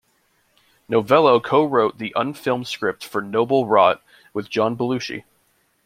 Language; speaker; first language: English; native; English